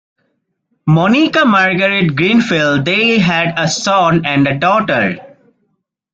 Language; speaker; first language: English; non-native, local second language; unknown